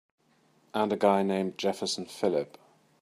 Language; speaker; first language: English; native; English